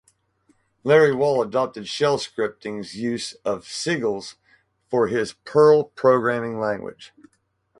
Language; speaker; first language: English; native; English